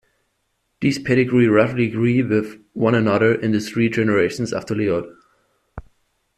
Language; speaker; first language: English; non-native, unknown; German